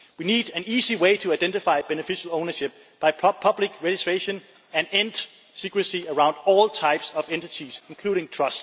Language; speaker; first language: English; non-native, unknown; Danish